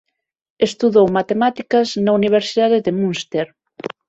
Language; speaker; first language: Galician; non-native, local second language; Spanish